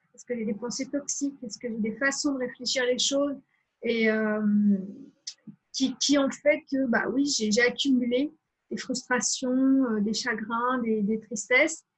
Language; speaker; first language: French; native; French